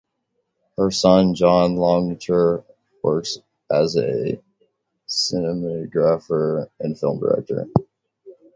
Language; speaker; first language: English; native; English